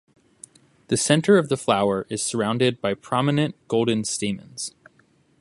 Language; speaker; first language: English; native; English